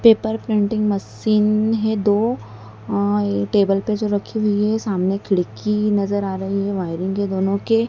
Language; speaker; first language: Hindi; native; Hindi